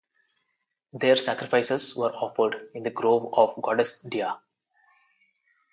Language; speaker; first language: English; non-native, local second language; Telugu